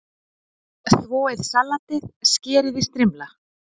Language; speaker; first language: Icelandic; native; Icelandic